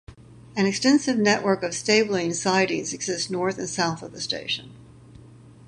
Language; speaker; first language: English; native; English